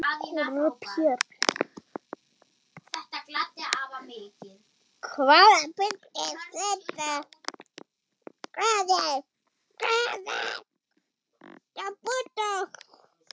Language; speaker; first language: Icelandic; non-native, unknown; German